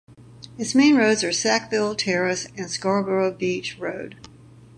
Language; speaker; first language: English; native; English